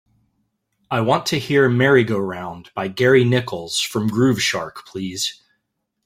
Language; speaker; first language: English; native; English